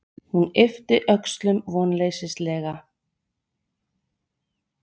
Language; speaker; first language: Icelandic; native; Icelandic